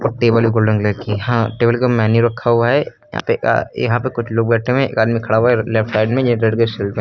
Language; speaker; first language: Hindi; native; Hindi